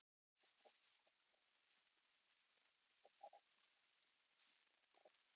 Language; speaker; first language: Icelandic; native; Icelandic